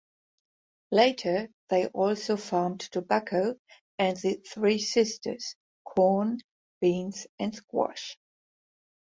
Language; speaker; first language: English; non-native, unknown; German